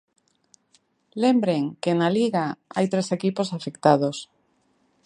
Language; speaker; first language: Galician; native; Galician